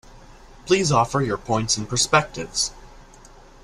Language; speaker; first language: English; native; English